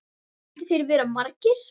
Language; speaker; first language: Icelandic; native; Icelandic